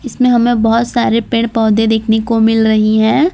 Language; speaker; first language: Hindi; non-native, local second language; Gujarati